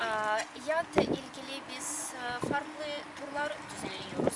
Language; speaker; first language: Turkish; non-native, fluent; Russian